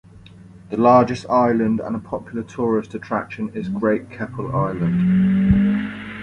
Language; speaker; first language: English; native; English